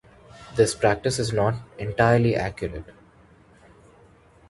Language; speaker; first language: English; non-native, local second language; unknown